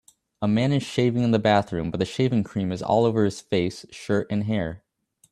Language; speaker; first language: English; native; English